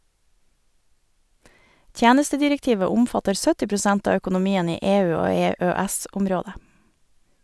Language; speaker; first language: Norwegian; native; Norwegian